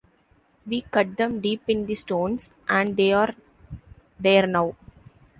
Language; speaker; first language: English; non-native, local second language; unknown